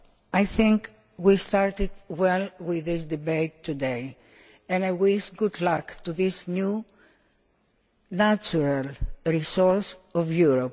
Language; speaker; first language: English; non-native, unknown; Greek